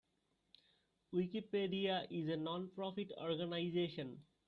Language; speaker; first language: English; non-native, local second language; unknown